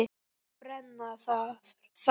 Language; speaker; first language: Icelandic; native; Icelandic